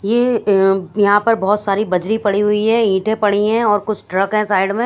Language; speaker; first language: Hindi; native; Hindi